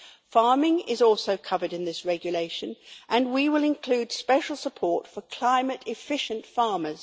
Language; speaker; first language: English; native; English